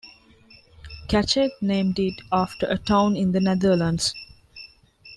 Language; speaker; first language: English; non-native, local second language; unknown